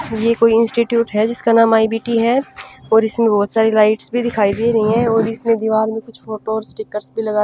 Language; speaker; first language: Hindi; non-native, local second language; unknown